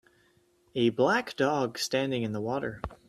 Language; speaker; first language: English; native; English